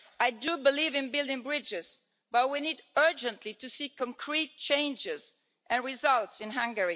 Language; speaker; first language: English; non-native, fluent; Italian